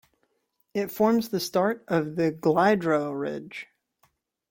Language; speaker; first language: English; native; English